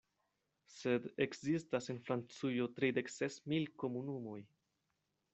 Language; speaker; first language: Esperanto; non-native, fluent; Spanish